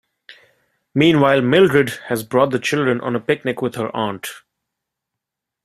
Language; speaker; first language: English; non-native, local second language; Bangla